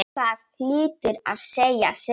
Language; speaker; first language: Icelandic; non-native, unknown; Polish